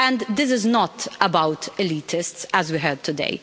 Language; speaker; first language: English; non-native, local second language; Maltese